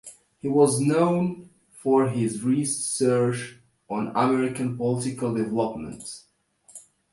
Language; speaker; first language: English; non-native, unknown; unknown